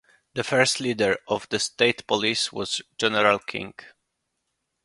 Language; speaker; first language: English; non-native, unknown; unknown